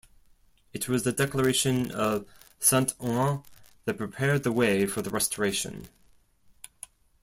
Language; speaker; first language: English; non-native, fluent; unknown